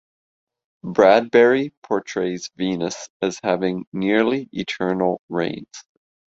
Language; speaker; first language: English; native; English